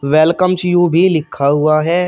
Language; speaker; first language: Hindi; native; Hindi